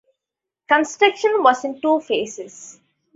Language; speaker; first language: English; non-native, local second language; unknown